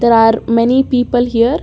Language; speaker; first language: English; non-native, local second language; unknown